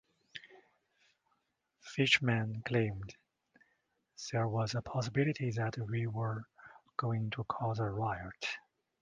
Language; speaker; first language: English; non-native, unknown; Chinese